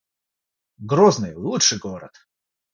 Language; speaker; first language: Russian; non-native, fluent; Georgian